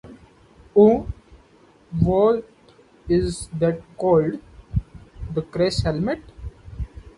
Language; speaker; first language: English; non-native, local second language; Marathi